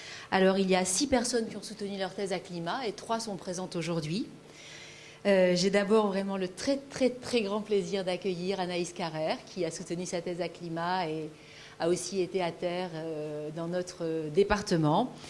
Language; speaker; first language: French; early bilingual, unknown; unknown